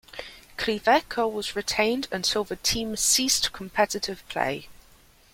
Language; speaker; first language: English; native; English